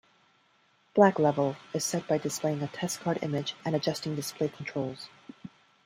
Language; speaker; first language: English; non-native, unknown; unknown